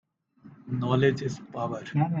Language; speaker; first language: English; non-native, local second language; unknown